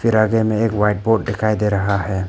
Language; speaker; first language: Hindi; non-native, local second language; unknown